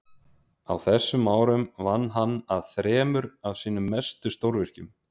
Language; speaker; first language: Icelandic; native; Icelandic